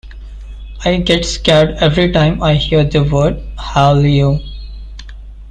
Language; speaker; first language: English; non-native, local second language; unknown